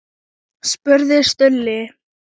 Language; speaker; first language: Icelandic; non-native, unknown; Thai